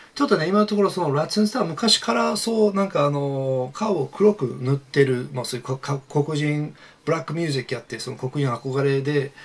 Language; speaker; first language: Japanese; non-native, fluent; English